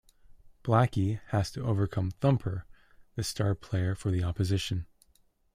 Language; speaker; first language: English; native; English